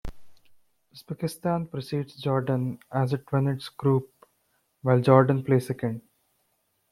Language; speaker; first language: English; non-native, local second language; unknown